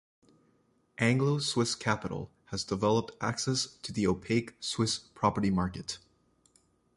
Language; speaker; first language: English; native; English